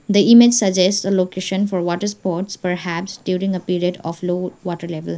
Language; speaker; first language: English; non-native, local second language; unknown